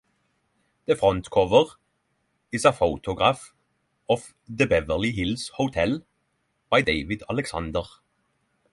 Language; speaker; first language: English; non-native, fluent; Norwegian